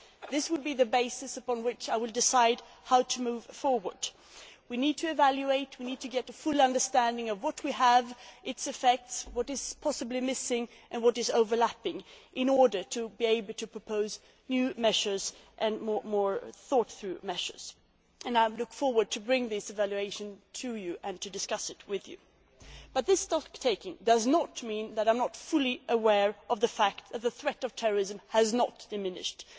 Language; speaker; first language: English; non-native, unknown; Swedish